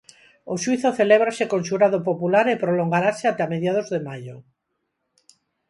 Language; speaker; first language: Galician; non-native, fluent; Spanish